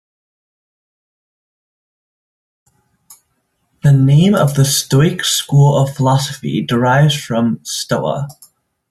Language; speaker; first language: English; native; English